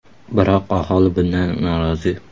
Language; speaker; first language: Uzbek; native; Uzbek